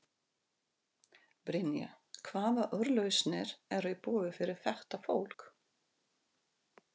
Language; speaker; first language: Icelandic; non-native, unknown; Russian